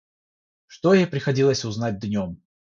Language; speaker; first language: Russian; non-native, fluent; Georgian